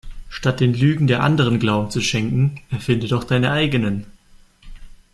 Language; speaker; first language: German; native; German